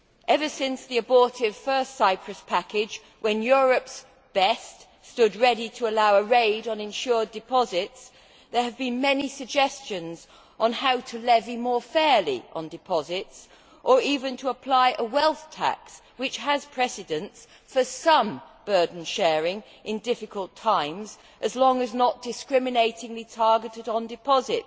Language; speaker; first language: English; native; English